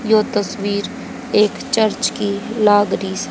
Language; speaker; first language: Hindi; native; Hindi